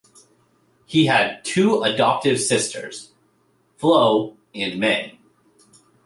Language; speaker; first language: English; native; English